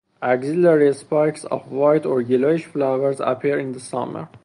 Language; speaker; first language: English; non-native, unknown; Persian